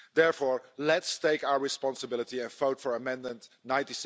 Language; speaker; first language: English; non-native, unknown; Dutch